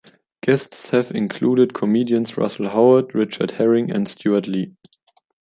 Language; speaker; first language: English; non-native, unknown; German